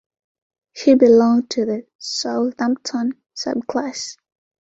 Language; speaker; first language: English; non-native, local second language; Ganda